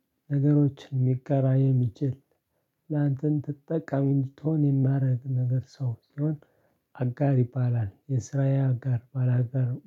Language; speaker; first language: Amharic; non-native, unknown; Tigrinya